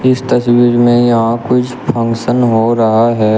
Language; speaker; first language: Hindi; native; Hindi